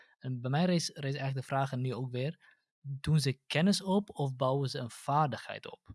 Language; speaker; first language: Dutch; early bilingual, other home language; Central Kurdish